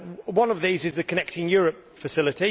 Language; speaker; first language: English; native; English